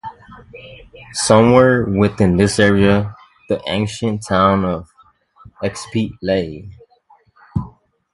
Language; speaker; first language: English; native; English